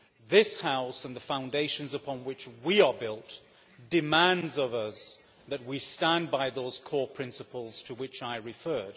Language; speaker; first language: English; native; English